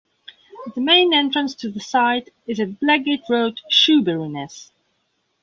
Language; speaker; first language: English; non-native, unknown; Belarusian